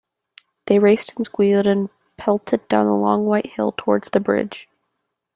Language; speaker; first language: English; native; English